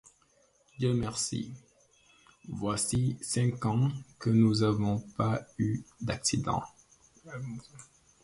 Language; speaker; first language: French; non-native, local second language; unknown